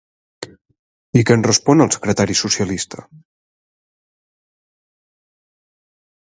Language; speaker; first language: Catalan; native; Catalan